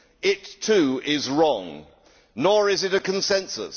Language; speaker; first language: English; native; English